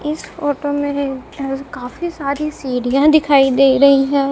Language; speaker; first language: Hindi; non-native, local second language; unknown